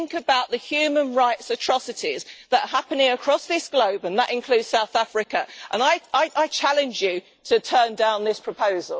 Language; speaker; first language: English; native; English